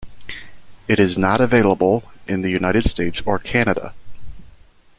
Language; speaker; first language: English; native; English